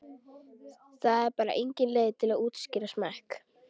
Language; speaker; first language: Icelandic; native; Icelandic